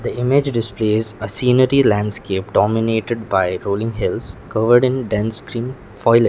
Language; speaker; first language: English; non-native, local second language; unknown